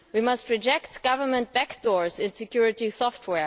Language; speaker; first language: English; non-native, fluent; German